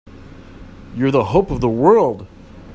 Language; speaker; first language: English; native; English